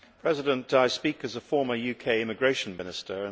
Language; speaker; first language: English; native; English